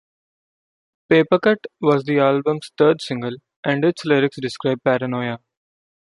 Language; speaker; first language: English; non-native, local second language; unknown